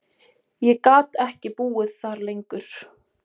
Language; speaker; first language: Icelandic; non-native, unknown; Polish